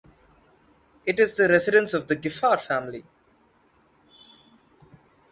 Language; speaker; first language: English; non-native, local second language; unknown